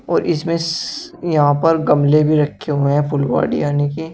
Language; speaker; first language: Hindi; native; Hindi